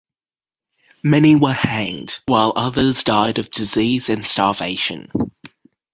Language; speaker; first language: English; native; English